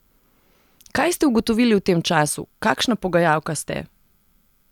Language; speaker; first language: Slovenian; non-native, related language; Serbian